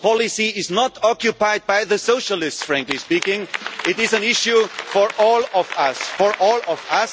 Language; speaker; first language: English; non-native, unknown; German